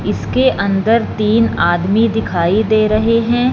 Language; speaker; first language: Hindi; non-native, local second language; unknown